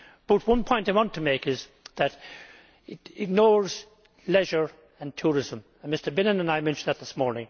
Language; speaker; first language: English; native; English